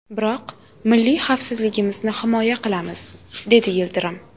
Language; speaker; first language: Uzbek; native; Uzbek